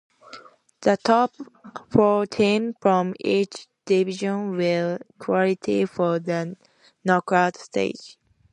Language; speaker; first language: English; native; English